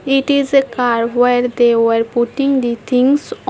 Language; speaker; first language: English; non-native, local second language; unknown